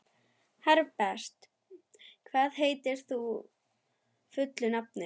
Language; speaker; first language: Icelandic; non-native, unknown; German